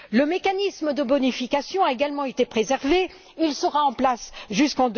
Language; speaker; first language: French; native; French